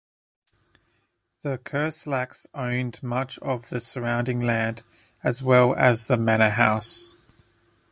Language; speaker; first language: English; native; English